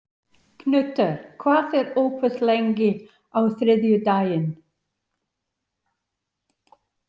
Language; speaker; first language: Icelandic; non-native, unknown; English